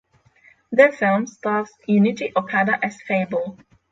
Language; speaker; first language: English; non-native, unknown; Polish